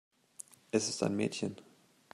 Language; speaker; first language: German; native; German